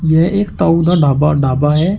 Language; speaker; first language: Hindi; native; Hindi